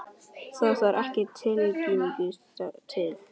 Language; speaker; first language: Icelandic; native; Icelandic